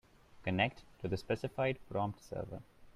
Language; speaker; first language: English; non-native, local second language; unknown